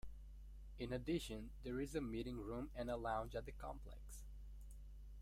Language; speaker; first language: English; non-native, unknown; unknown